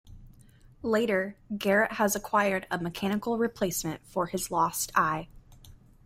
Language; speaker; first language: English; native; English